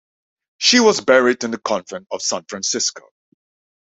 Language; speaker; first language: English; non-native, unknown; Dutch